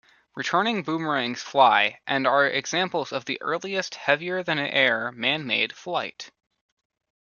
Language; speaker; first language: English; native; English